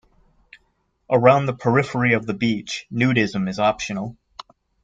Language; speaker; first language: English; native; English